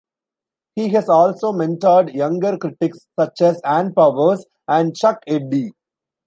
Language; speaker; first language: English; non-native, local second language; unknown